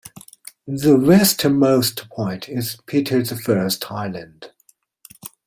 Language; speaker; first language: English; non-native, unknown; Chinese